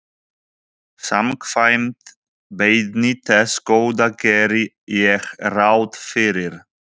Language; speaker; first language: Icelandic; non-native, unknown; Polish